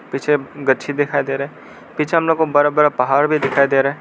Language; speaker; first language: Hindi; non-native, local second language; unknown